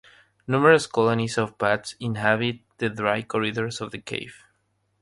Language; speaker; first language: English; non-native, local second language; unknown